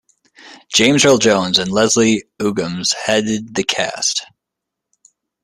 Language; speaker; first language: English; native; English